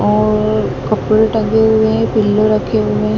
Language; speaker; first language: Hindi; native; Hindi